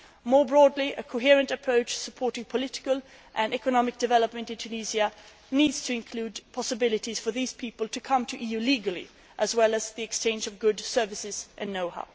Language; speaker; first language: English; non-native, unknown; Swedish